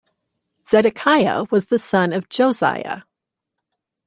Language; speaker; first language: English; native; English